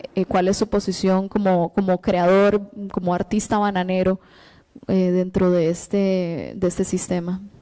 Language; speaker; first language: Spanish; native; Spanish